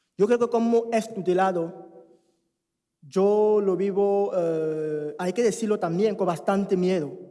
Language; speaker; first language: Spanish; non-native, fluent; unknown